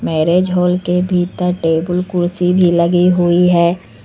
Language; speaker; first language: Hindi; native; Hindi